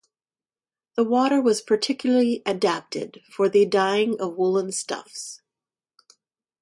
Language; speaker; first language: English; native; English